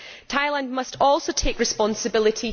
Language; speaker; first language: English; native; English